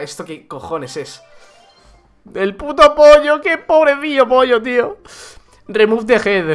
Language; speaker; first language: Spanish; native; Spanish